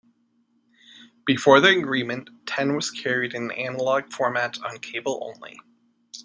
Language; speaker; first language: English; native; English